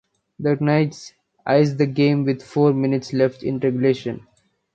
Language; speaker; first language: English; non-native, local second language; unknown